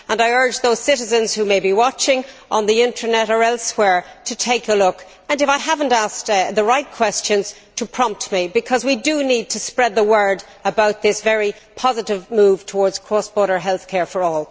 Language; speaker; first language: English; native; English